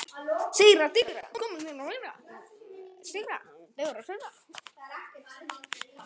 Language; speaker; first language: Icelandic; native; Icelandic